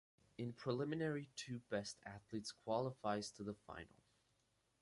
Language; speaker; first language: English; native; English